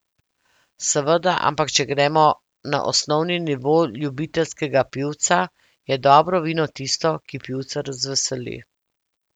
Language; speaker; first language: Slovenian; native; Slovenian